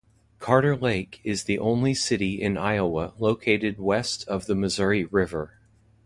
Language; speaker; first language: English; native; English